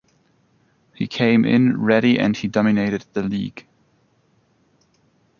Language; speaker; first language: English; non-native, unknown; German